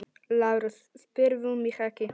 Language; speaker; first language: Icelandic; non-native, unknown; Polish